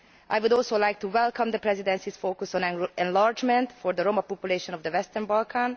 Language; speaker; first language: English; non-native, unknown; Hungarian